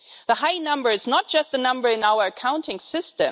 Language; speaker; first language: English; non-native, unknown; German